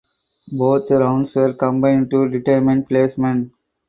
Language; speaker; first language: English; non-native, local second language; Tamil